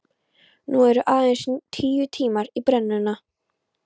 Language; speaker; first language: Icelandic; non-native, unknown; Polish